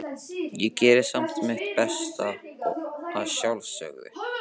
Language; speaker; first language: Icelandic; native; Icelandic